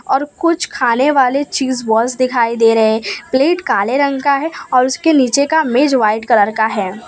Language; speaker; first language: Hindi; non-native, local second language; Gujarati